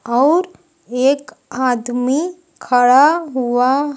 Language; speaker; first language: Hindi; native; Hindi